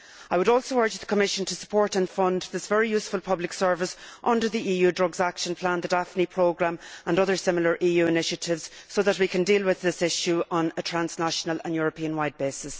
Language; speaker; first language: English; native; English